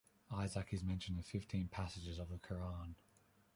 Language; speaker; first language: English; non-native, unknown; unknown